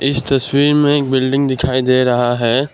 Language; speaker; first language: Hindi; non-native, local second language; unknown